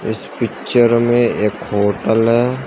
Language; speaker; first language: Hindi; native; Hindi